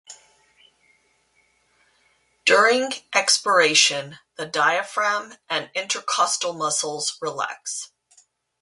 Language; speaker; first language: English; native; English